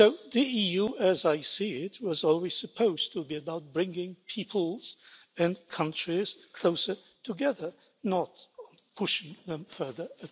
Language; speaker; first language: English; non-native, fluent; Polish